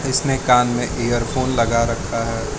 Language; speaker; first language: Hindi; non-native, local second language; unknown